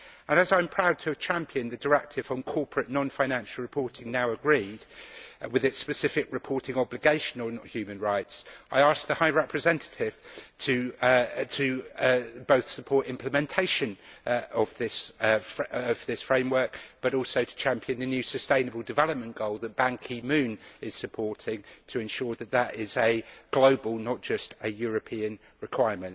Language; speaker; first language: English; native; English